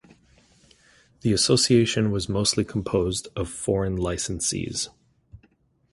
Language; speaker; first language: English; native; English